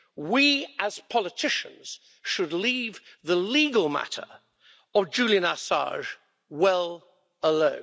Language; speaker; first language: English; native; English